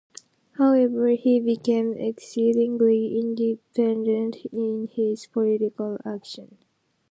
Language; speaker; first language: English; non-native, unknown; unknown